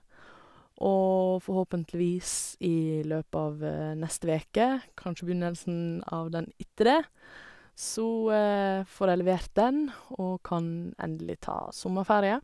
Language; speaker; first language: Norwegian; native; Norwegian